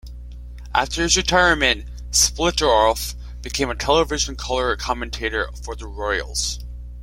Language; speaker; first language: English; native; English